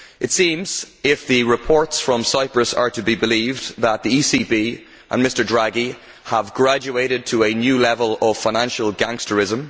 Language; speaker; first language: English; native; English